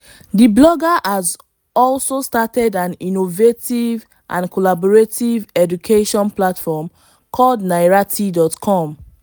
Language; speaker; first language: English; non-native, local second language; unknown